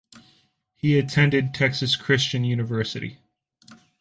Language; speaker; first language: English; native; English